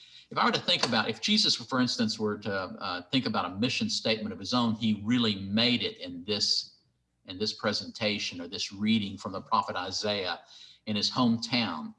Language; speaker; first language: English; native; English